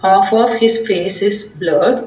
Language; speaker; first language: English; non-native, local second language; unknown